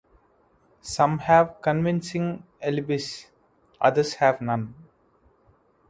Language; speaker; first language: English; non-native, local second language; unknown